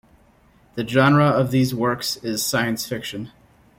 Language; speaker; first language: English; native; English